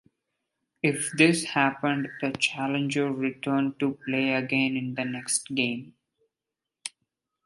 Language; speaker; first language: English; non-native, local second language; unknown